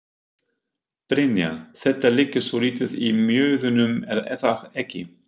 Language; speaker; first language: Icelandic; non-native, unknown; German